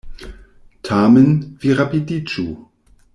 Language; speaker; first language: Esperanto; non-native, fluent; German